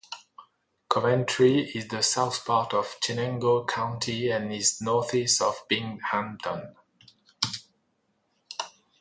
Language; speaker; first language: English; non-native, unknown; French